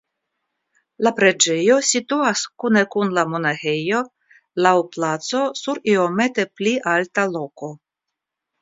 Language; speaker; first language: Esperanto; non-native, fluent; Russian